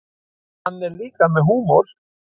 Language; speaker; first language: Icelandic; native; Icelandic